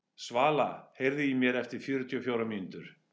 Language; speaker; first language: Icelandic; non-native, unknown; English